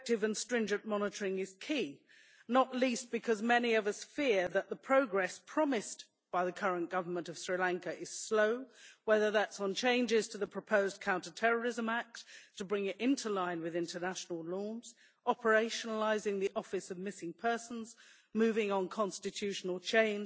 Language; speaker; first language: English; native; English